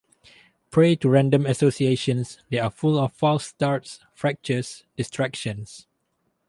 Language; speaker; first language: English; non-native, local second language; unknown